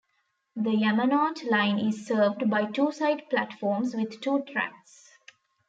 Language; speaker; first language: English; non-native, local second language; Tamil